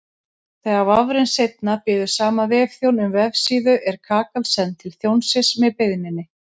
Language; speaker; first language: Icelandic; native; Icelandic